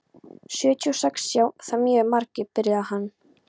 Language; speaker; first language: Icelandic; non-native, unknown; Polish